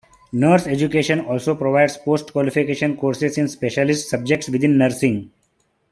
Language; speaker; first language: English; non-native, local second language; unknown